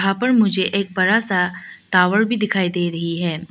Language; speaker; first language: Hindi; early bilingual, other home language; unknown